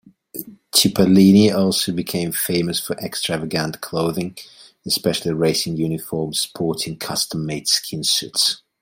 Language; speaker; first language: English; non-native, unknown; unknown